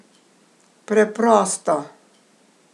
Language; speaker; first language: Slovenian; native; Slovenian